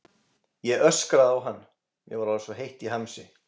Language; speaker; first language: Icelandic; native; Icelandic